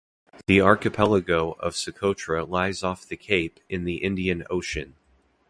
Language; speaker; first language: English; native; English